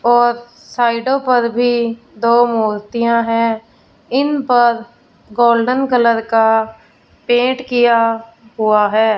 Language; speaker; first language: Hindi; non-native, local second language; Punjabi